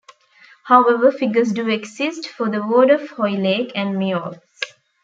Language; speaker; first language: English; non-native, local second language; Tamil